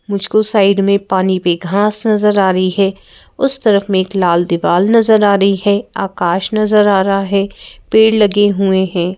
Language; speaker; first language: Hindi; native; Hindi